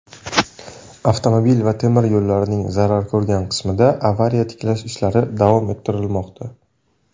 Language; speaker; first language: Uzbek; native; Uzbek